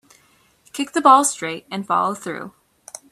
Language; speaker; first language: English; native; English